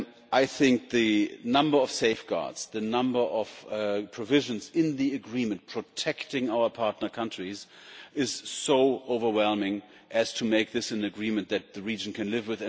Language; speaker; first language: English; non-native, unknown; German